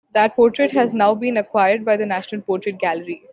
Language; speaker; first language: English; non-native, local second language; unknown